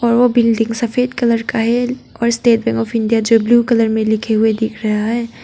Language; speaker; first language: Hindi; non-native, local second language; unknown